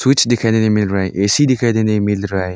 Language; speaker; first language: Hindi; non-native, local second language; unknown